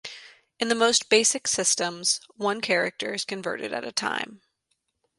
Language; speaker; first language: English; native; English